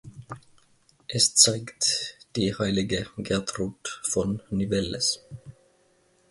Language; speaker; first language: German; non-native, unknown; Finnish